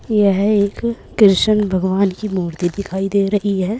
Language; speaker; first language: Hindi; native; Hindi